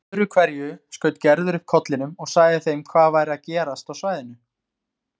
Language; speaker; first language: Icelandic; native; Icelandic